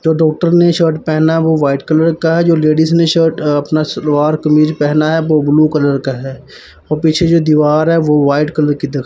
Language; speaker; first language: Hindi; non-native, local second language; Punjabi